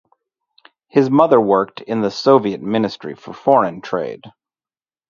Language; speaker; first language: English; native; English